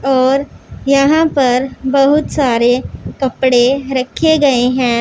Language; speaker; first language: Hindi; non-native, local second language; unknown